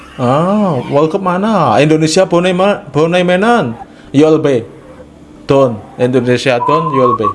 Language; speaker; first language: Korean; non-native, learner; Indonesian